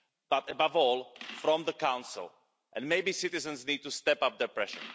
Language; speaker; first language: English; non-native, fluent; Slovak